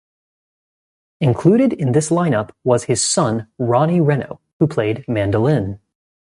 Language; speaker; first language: English; native; English